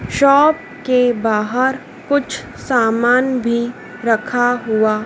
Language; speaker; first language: Hindi; native; Hindi